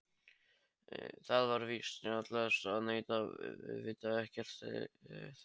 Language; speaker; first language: Icelandic; non-native, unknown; Polish